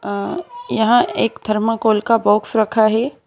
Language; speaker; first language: Hindi; native; Hindi